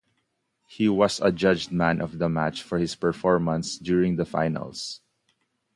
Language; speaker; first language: English; non-native, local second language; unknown